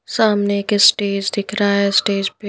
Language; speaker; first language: Hindi; non-native, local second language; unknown